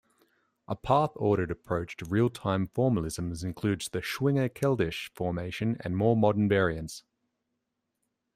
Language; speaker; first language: English; native; English